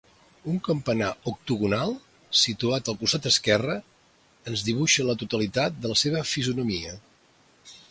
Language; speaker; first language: Catalan; native; Catalan